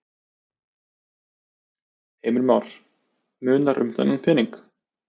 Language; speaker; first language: Icelandic; native; Icelandic